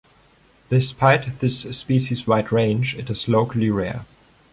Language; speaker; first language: English; non-native, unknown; German